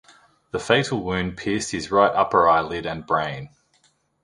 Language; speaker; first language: English; native; English